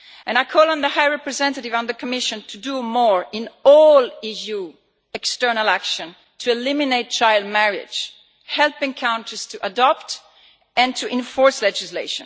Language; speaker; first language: English; non-native, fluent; Italian